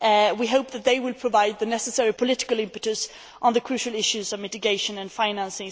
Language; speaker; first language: English; non-native, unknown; Swedish